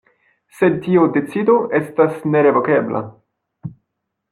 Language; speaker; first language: Esperanto; non-native, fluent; French